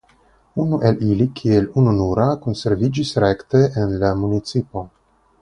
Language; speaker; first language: Esperanto; non-native, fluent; Russian